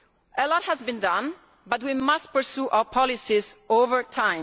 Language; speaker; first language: English; non-native, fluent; Italian